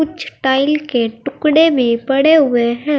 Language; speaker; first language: Hindi; native; Hindi